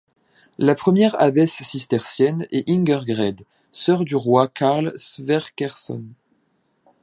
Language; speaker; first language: French; native; French